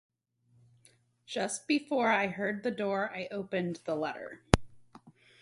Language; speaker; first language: English; native; English